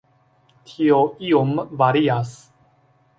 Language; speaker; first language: Esperanto; non-native, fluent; Chinese